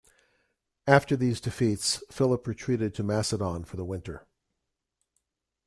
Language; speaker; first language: English; native; English